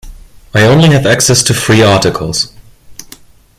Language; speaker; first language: English; non-native, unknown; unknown